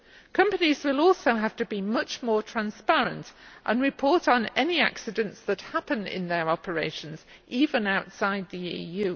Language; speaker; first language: English; native; English